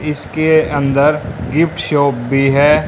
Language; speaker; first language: Hindi; native; Hindi